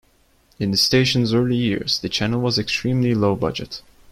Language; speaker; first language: English; non-native, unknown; Turkish